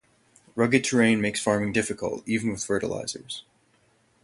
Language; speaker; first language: English; native; English